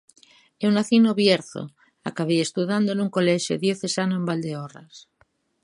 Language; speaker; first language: Galician; native; Galician